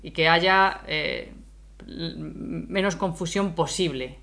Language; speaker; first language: Spanish; native; Spanish